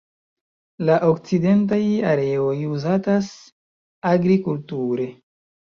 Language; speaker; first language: Esperanto; non-native, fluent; Chinese